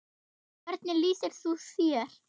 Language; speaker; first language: Icelandic; non-native, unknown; German